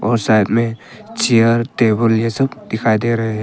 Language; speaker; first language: Hindi; early bilingual, other home language; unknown